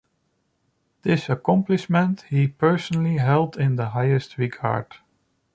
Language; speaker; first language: English; non-native, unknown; Dutch